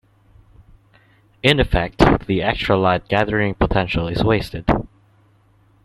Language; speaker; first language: English; non-native, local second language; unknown